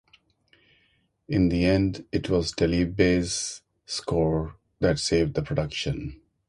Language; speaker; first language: English; non-native, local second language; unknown